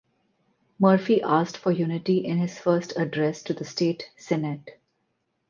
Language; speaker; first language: English; non-native, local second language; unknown